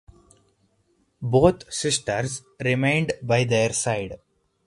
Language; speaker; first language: English; non-native, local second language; Hindi